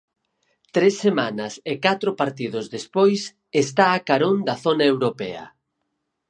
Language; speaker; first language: Galician; native; Galician